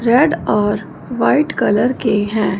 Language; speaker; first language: Hindi; non-native, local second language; Punjabi